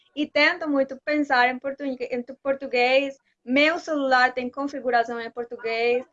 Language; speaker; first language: Portuguese; non-native, fluent; Spanish